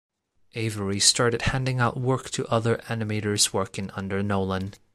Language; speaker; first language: English; non-native, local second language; Cantonese